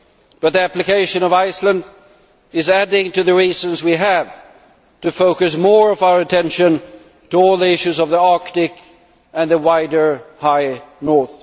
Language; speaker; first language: English; non-native, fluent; Swedish